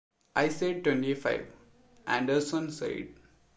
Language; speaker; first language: English; non-native, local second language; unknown